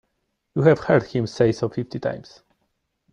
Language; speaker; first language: English; non-native, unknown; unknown